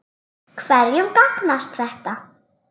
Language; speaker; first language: Icelandic; native; Icelandic